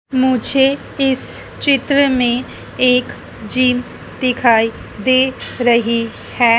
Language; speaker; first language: Hindi; native; Hindi